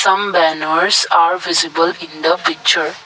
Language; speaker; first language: English; non-native, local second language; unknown